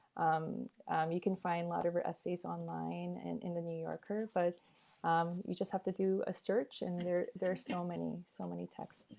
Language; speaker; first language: English; early bilingual, other home language; Korean